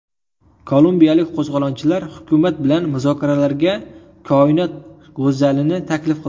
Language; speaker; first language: Uzbek; native; Uzbek